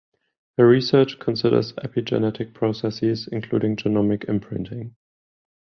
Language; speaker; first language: English; non-native, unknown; German